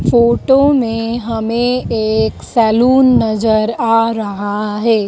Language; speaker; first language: Hindi; native; Hindi